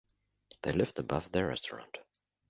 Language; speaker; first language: English; non-native, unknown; German